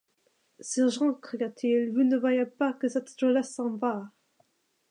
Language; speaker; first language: French; non-native, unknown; English